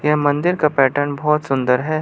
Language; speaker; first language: Hindi; non-native, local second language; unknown